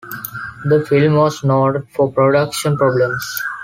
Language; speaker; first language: English; non-native, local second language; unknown